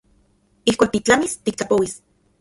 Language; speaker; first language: Central Puebla Nahuatl; non-native, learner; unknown